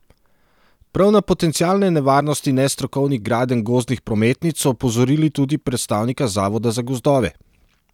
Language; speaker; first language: Slovenian; non-native, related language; Serbian